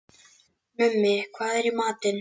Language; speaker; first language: Icelandic; native; Icelandic